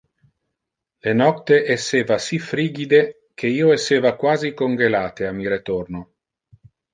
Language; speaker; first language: Interlingua; non-native, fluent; Italian